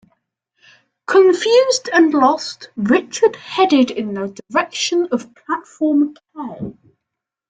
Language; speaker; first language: English; native; English